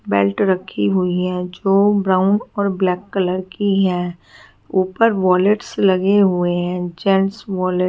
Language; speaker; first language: Hindi; native; Hindi